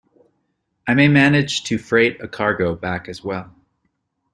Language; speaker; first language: English; native; English